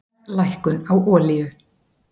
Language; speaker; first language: Icelandic; native; Icelandic